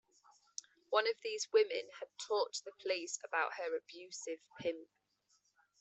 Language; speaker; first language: English; native; English